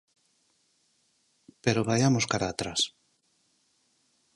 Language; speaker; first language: Galician; native; Galician